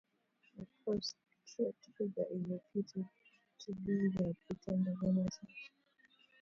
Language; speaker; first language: English; native; English